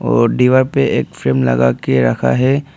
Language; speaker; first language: Hindi; non-native, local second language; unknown